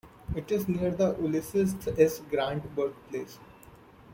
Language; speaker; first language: English; non-native, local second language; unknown